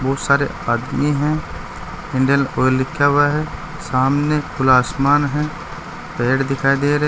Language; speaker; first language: Hindi; native; Hindi